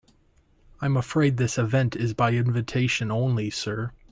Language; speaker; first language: English; native; English